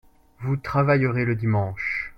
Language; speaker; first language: French; native; French